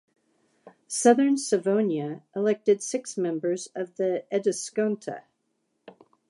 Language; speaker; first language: English; native; English